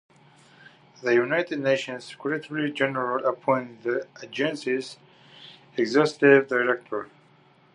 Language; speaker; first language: English; native; English